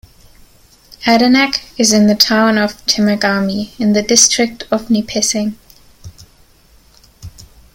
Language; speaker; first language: English; non-native, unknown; German